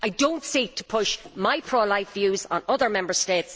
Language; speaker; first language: English; native; English